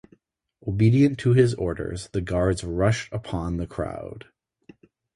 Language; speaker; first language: English; native; English